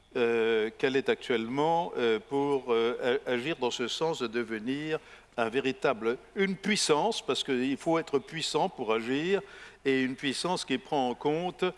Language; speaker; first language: French; native; French